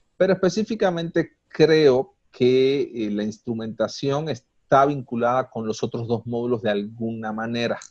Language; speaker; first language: Spanish; native; Spanish